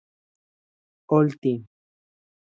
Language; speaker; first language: Central Puebla Nahuatl; native; Central Puebla Nahuatl